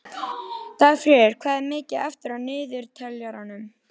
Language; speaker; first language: Icelandic; native; Icelandic